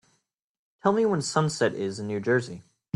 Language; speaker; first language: English; native; English